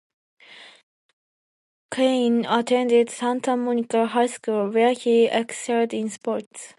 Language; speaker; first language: English; non-native, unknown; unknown